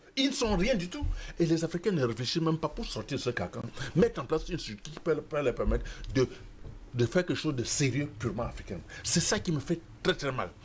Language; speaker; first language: French; non-native, local second language; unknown